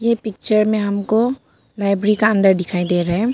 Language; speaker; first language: Hindi; non-native, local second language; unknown